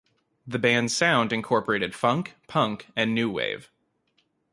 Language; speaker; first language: English; native; English